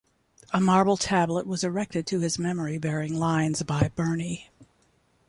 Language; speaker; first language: English; native; English